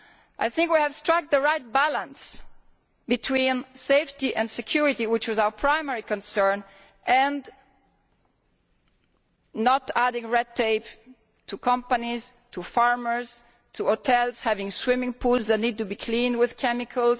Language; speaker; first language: English; non-native, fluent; Italian